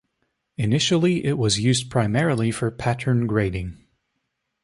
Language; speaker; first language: English; native; English